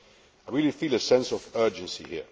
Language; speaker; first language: English; non-native, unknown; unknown